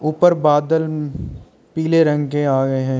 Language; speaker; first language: Hindi; non-native, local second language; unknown